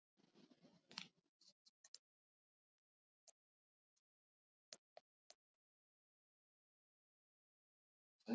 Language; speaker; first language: Icelandic; non-native, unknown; Polish